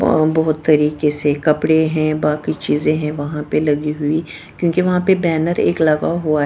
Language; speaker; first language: Hindi; non-native, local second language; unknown